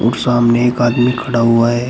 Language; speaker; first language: Hindi; native; Hindi